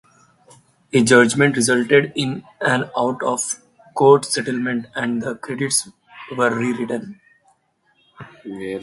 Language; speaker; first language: English; non-native, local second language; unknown